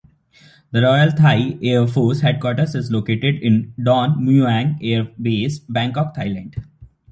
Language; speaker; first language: English; non-native, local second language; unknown